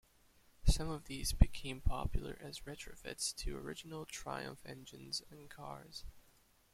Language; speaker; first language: English; native; English